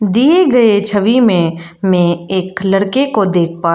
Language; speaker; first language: Hindi; non-native, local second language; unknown